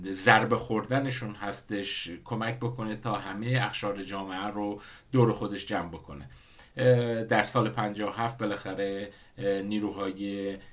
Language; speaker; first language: Persian; non-native, local second language; Kurdish